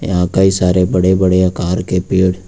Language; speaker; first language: Hindi; native; Hindi